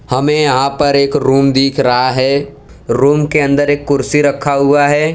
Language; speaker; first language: Hindi; non-native, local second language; Gujarati